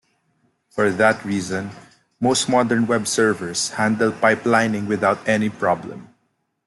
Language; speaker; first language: English; non-native, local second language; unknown